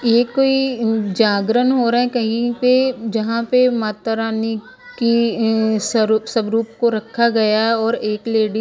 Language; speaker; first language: Hindi; non-native, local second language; Punjabi